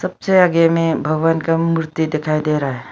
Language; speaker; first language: Hindi; non-native, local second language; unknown